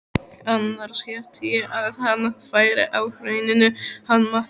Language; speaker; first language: Icelandic; native; Icelandic